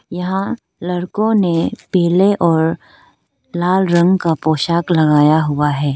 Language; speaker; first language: Hindi; non-native, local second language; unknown